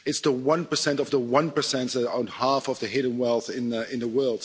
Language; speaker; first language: English; non-native, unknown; Dutch